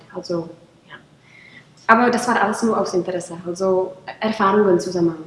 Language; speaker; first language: German; non-native, fluent; Czech